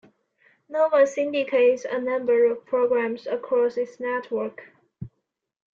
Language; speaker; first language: English; non-native, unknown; Chinese